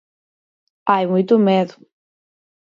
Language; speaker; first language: Galician; native; Galician